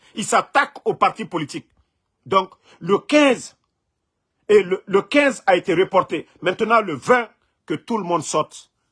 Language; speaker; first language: French; non-native, local second language; Mandingo